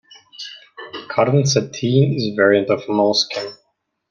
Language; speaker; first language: English; non-native, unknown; Russian